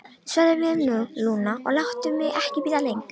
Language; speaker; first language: Icelandic; non-native, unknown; Romanian